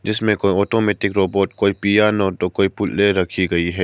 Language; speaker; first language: Hindi; non-native, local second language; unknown